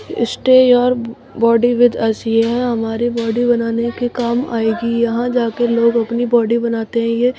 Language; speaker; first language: Hindi; native; Hindi